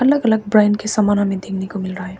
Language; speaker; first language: Hindi; early bilingual, other home language; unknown